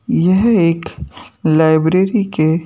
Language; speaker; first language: Hindi; native; Hindi